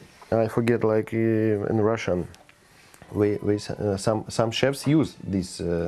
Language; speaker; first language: English; non-native, learner; Russian